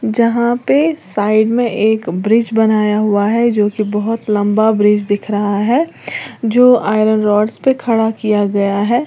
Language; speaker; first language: Hindi; native; Hindi